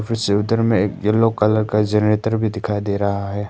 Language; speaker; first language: Hindi; non-native, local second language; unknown